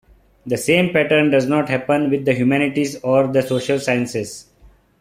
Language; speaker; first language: English; non-native, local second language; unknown